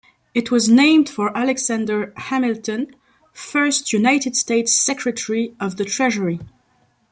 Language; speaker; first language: English; non-native, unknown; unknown